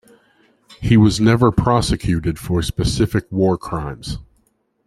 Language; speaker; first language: English; native; English